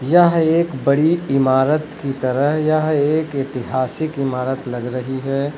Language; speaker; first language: Hindi; native; Hindi